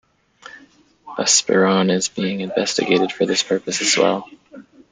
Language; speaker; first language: English; native; English